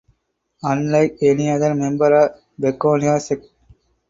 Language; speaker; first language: English; non-native, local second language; Tamil